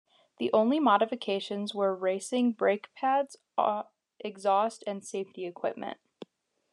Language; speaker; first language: English; native; English